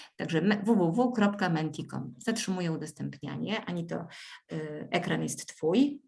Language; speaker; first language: Polish; native; Polish